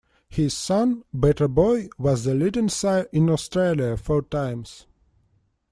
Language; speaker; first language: English; non-native, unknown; Russian